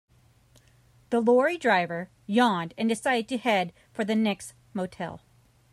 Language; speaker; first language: English; native; English